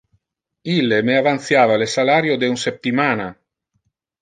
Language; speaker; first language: Interlingua; non-native, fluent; Italian